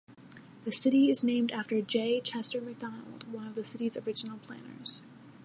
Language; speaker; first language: English; native; English